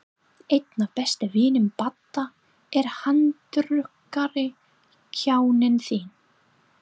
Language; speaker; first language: Icelandic; non-native, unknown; English